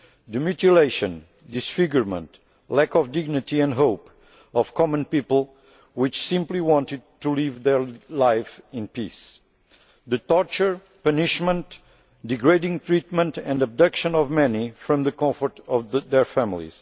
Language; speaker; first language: English; non-native, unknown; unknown